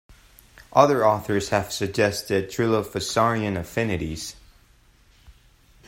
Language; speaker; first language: English; non-native, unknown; Spanish